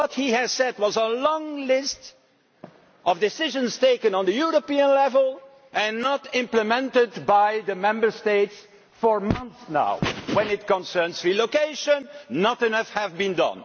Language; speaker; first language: English; non-native, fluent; Dutch